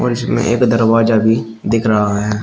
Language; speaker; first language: Hindi; native; Hindi